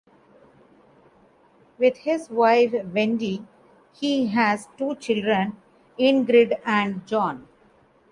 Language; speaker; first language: English; non-native, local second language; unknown